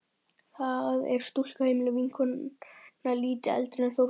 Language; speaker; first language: Icelandic; native; Icelandic